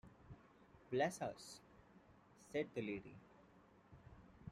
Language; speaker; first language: English; non-native, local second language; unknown